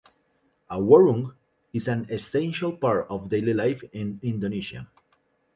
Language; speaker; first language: English; non-native, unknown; Spanish